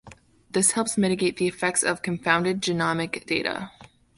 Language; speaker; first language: English; native; English